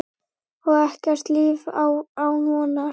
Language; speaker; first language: Icelandic; native; Icelandic